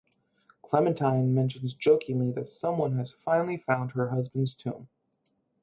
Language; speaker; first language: English; native; English